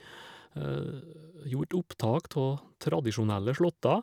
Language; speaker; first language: Norwegian; native; Norwegian